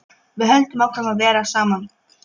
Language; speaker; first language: Icelandic; non-native, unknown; Polish